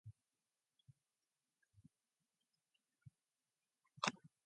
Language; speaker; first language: English; non-native, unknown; Mongolian